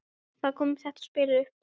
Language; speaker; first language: Icelandic; native; Icelandic